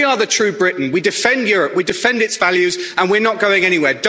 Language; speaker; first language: English; native; English